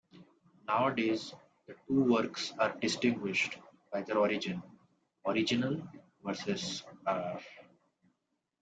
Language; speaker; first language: English; non-native, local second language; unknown